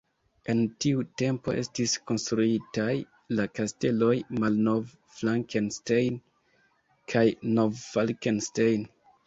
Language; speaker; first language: Esperanto; non-native, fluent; Kinyarwanda